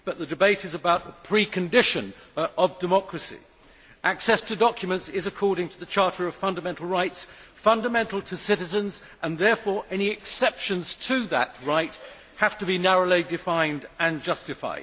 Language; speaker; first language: English; native; English